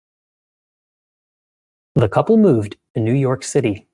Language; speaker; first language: English; native; English